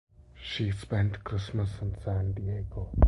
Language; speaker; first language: English; non-native, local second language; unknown